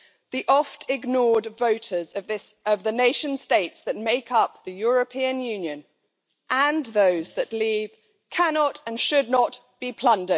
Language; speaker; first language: English; native; English